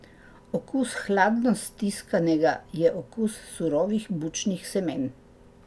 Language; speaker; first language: Slovenian; native; Slovenian